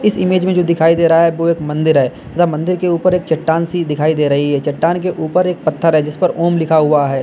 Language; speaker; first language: Hindi; native; Hindi